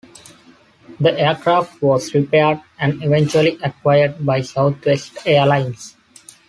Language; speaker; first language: English; non-native, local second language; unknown